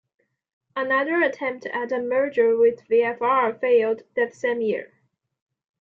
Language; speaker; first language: English; non-native, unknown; Chinese